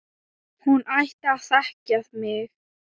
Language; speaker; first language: Icelandic; non-native, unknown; Thai